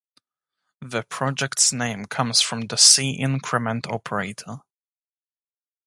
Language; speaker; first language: English; native; English